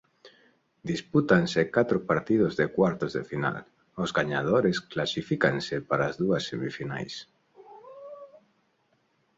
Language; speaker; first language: Galician; non-native, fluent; Spanish